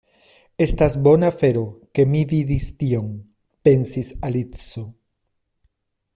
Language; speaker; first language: Esperanto; non-native, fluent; Spanish